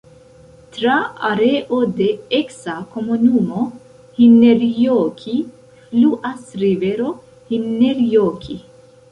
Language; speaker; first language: Esperanto; non-native, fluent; Central Kurdish